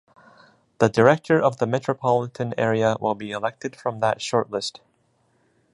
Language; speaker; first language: English; non-native, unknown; Japanese